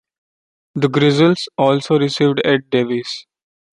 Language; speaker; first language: English; non-native, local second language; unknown